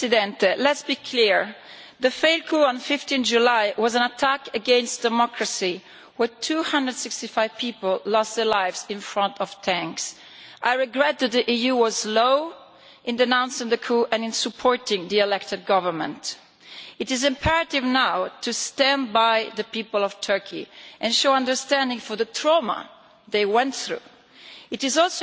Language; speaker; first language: English; non-native, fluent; Italian